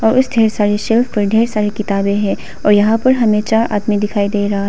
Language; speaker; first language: Hindi; non-native, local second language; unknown